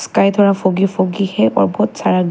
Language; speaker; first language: Hindi; non-native, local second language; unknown